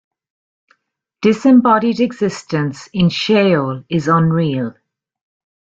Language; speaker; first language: English; native; English